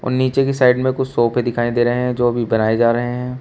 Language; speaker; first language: Hindi; native; Hindi